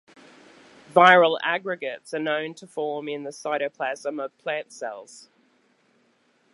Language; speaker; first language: English; native; English